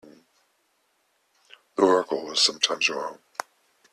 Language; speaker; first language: English; native; English